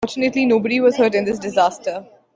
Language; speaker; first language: English; non-native, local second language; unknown